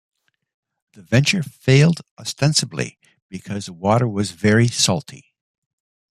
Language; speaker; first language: English; native; English